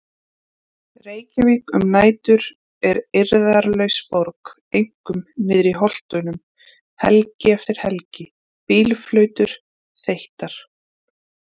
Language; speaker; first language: Icelandic; native; Icelandic